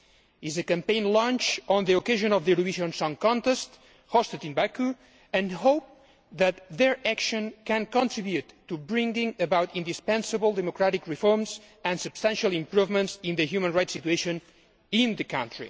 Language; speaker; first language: English; non-native, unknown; Spanish